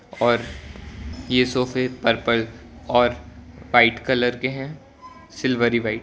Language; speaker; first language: Hindi; non-native, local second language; Gujarati